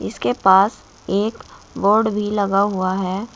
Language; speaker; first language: Hindi; native; Hindi